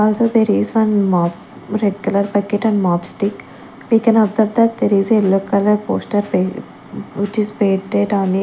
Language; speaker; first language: English; non-native, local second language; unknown